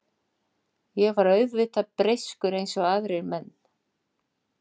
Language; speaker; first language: Icelandic; non-native, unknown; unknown